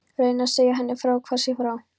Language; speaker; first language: Icelandic; non-native, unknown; Polish